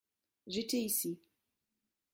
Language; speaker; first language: French; non-native, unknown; German